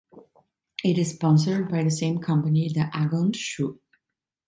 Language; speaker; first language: English; non-native, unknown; Italian